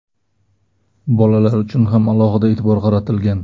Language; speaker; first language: Uzbek; native; Uzbek